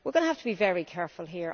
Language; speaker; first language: English; native; English